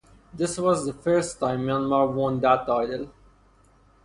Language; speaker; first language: English; non-native, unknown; Persian